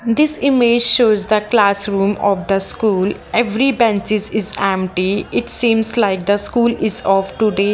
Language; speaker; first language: English; non-native, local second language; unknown